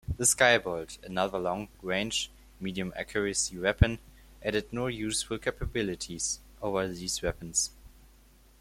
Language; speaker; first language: English; non-native, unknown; German